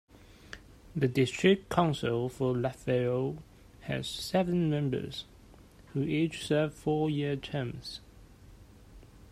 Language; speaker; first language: English; non-native, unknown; Chinese